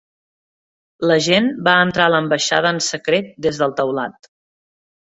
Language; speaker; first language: Catalan; native; Catalan